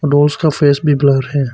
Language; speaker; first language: Hindi; early bilingual, other home language; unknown